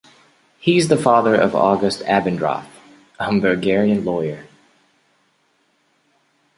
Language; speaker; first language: English; non-native, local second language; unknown